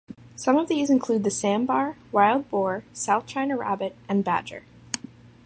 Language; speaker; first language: English; native; English